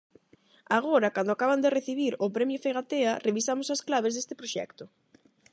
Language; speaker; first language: Galician; non-native, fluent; Spanish